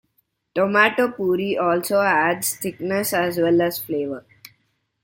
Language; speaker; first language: English; non-native, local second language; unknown